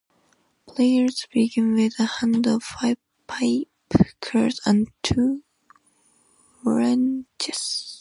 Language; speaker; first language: English; non-native, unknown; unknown